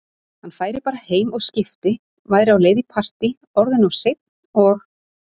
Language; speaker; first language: Icelandic; native; Icelandic